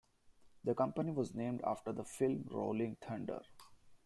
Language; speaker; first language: English; non-native, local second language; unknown